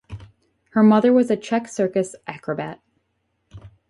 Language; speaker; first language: English; native; English